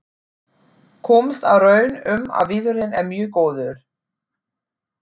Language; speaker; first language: Icelandic; non-native, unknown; German